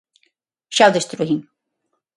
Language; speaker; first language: Galician; non-native, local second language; Spanish